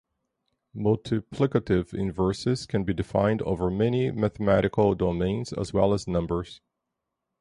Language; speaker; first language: English; native; English